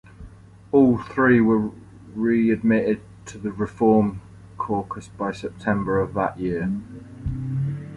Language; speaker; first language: English; native; English